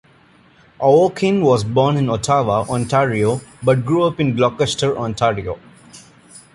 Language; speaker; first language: English; non-native, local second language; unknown